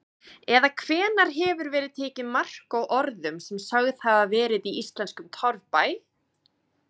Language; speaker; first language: Icelandic; native; Icelandic